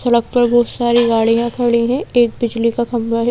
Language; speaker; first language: Hindi; native; Hindi